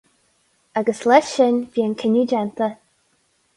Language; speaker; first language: Irish; non-native, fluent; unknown